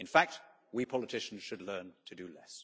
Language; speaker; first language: English; native; English